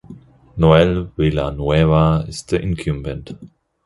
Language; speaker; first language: English; non-native, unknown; German